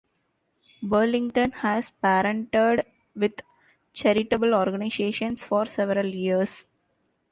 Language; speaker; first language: English; non-native, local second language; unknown